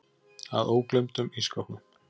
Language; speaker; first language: Icelandic; native; Icelandic